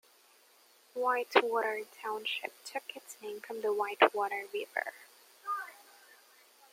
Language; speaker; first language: English; non-native, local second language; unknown